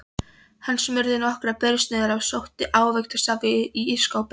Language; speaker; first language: Icelandic; non-native, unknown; Polish